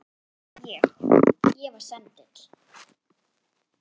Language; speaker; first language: Icelandic; non-native, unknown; German